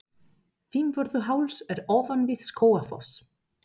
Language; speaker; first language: Icelandic; non-native, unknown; Spanish